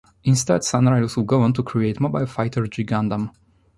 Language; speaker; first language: English; non-native, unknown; Polish